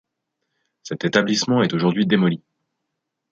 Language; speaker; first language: French; native; French